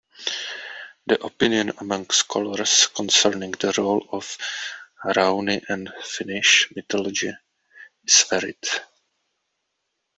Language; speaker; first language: English; non-native, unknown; Czech